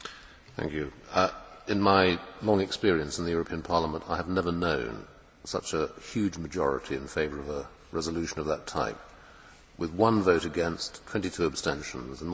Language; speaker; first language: English; native; English